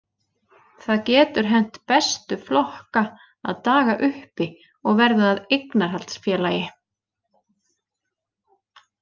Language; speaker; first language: Icelandic; native; Icelandic